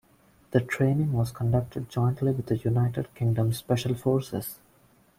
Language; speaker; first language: English; non-native, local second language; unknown